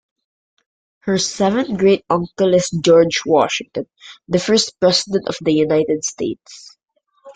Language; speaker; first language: English; non-native, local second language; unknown